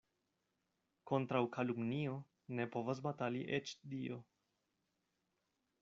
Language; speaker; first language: Esperanto; non-native, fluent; Spanish